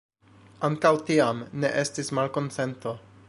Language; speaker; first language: Esperanto; non-native, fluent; English